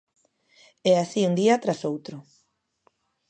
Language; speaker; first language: Galician; native; Galician